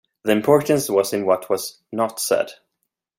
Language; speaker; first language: English; non-native, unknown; Swedish